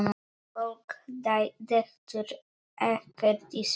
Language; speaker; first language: Icelandic; non-native, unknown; Polish